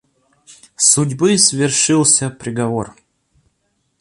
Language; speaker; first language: Russian; native; Russian